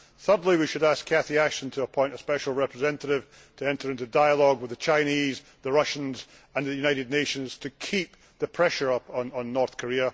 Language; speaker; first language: English; native; English